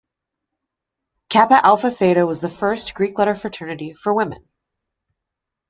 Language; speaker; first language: English; native; English